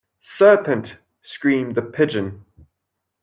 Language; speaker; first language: English; non-native, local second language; French